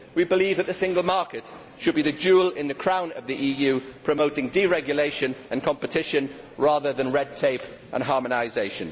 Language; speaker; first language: English; native; English